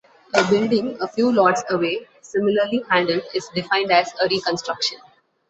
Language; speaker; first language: English; non-native, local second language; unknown